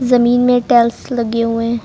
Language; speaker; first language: Hindi; native; Hindi